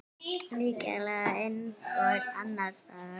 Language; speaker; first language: Icelandic; native; Icelandic